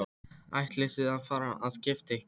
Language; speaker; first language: Icelandic; non-native, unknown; Polish